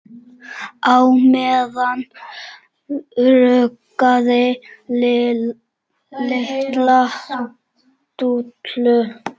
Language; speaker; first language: Icelandic; non-native, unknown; Czech